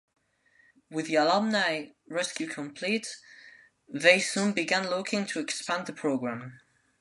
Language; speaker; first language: English; non-native, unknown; Spanish